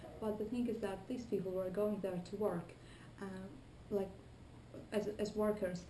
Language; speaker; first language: English; non-native, fluent; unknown